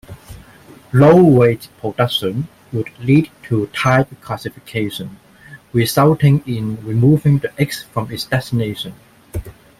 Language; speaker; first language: English; non-native, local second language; Cantonese